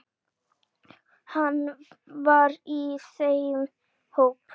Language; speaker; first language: Icelandic; native; Icelandic